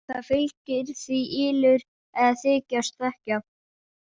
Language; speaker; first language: Icelandic; non-native, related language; Danish